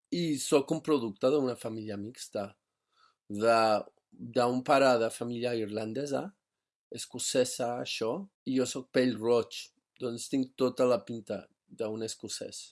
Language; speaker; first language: Catalan; non-native, fluent; English